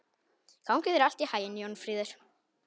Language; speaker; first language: Icelandic; non-native, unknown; Polish